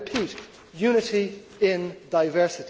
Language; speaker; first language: English; native; English